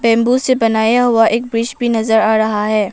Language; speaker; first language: Hindi; non-native, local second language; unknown